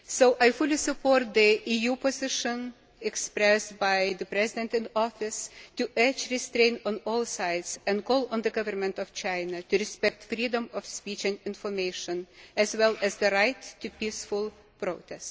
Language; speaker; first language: English; non-native, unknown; Lithuanian